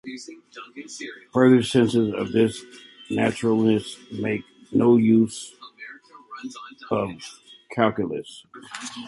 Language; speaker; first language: English; native; English